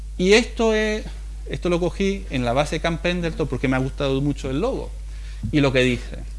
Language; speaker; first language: Spanish; non-native, fluent; Italian